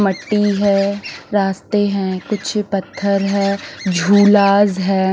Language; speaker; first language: Hindi; non-native, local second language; Punjabi